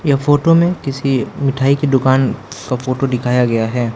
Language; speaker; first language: Hindi; non-native, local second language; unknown